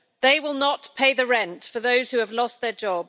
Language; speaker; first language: English; native; English